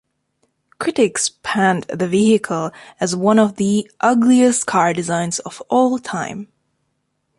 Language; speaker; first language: English; non-native, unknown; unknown